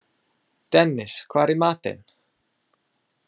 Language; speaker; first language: Icelandic; non-native, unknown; English